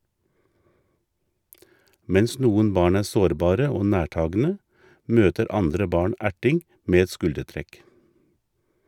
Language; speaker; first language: Norwegian; native; Norwegian